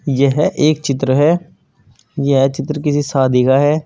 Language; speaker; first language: Hindi; native; Hindi